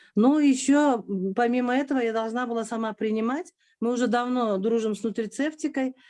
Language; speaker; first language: Russian; non-native, local second language; Uzbek